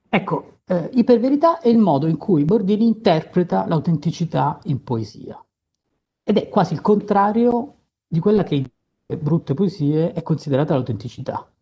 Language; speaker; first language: Italian; native; Italian